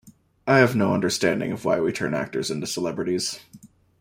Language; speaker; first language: English; native; English